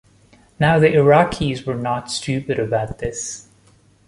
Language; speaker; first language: English; non-native, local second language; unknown